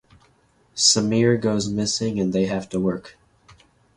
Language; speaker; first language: English; native; English